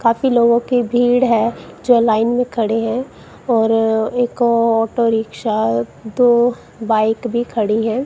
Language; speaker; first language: Hindi; non-native, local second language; Punjabi